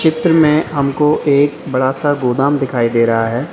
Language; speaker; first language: Hindi; native; Hindi